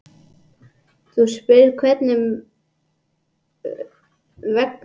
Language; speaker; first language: Icelandic; non-native, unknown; English